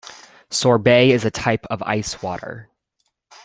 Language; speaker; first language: English; native; English